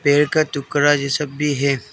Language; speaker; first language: Hindi; non-native, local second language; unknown